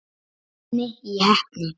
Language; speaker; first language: Icelandic; native; Icelandic